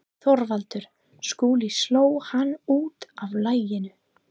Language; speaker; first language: Icelandic; non-native, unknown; English